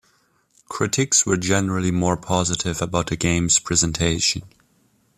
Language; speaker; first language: English; non-native, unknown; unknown